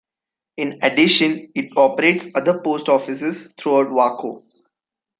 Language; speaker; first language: English; non-native, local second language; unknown